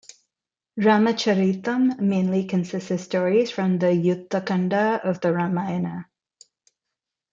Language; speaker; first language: English; non-native, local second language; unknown